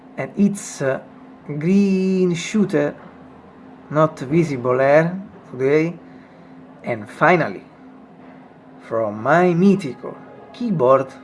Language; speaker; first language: English; non-native, learner; Italian